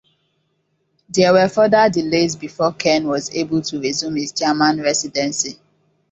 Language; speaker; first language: English; non-native, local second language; Hausa